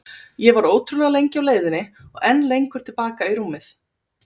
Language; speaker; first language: Icelandic; native; Icelandic